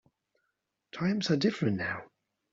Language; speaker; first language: English; native; English